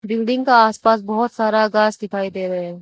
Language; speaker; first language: Hindi; non-native, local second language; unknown